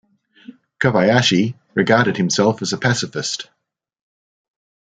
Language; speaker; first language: English; native; English